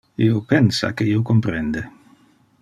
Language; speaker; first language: Interlingua; non-native, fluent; Dutch